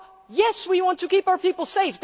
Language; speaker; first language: English; non-native, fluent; Dutch